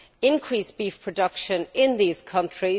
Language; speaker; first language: English; native; English